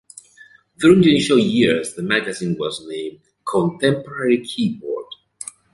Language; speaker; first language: English; native; English